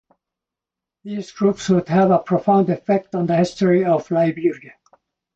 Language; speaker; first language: English; non-native, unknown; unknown